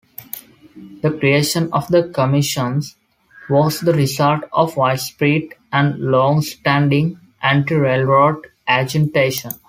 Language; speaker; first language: English; non-native, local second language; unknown